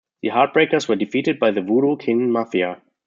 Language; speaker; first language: English; non-native, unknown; German